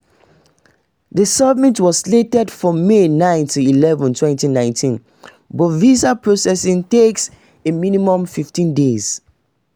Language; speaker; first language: English; non-native, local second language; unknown